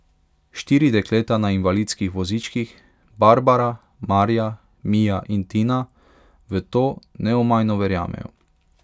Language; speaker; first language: Slovenian; non-native, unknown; Hungarian